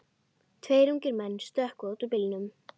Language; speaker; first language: Icelandic; native; Icelandic